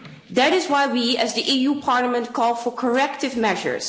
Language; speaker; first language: English; non-native, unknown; Dutch